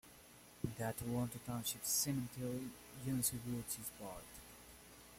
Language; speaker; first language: English; non-native, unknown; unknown